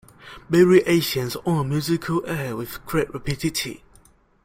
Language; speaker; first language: English; non-native, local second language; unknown